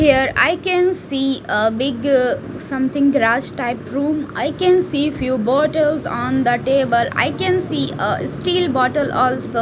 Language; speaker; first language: English; non-native, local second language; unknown